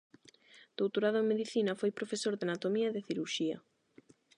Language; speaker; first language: Galician; non-native, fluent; Spanish